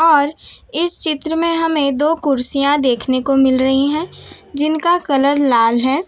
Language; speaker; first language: Hindi; non-native, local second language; Gujarati